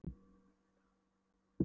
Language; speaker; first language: Icelandic; non-native, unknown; Polish